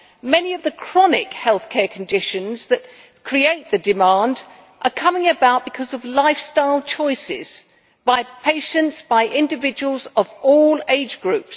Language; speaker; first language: English; native; English